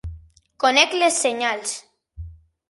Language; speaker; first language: Catalan; non-native, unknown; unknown